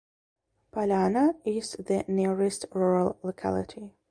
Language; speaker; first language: English; non-native, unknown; Belarusian